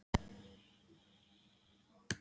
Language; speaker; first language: Icelandic; native; Icelandic